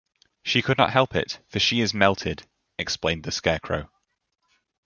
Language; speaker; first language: English; native; English